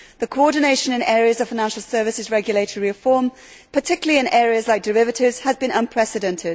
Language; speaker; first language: English; native; English